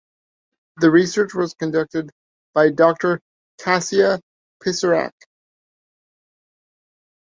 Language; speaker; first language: English; native; English